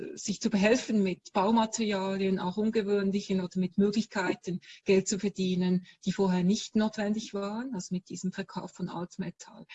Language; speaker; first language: German; native; German